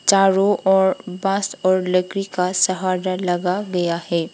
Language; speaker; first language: Hindi; non-native, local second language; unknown